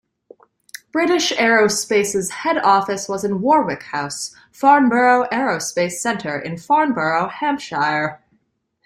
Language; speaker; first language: English; native; English